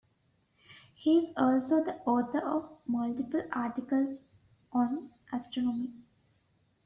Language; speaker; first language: English; native; English